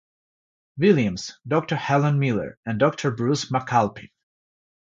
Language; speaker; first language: English; non-native, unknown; Georgian